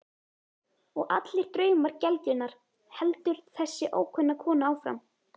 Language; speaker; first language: Icelandic; native; Icelandic